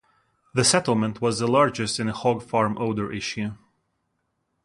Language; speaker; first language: English; non-native, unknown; Russian